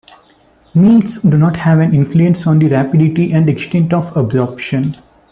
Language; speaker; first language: English; non-native, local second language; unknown